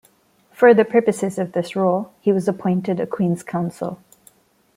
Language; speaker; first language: English; non-native, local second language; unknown